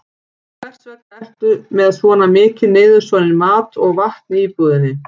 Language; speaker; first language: Icelandic; native; Icelandic